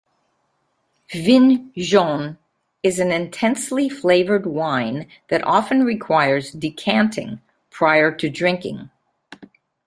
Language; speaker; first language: English; native; English